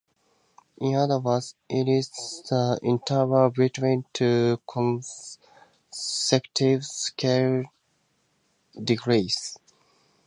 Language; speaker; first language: English; native; English